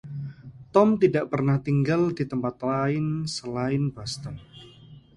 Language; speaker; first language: Indonesian; non-native, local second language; Javanese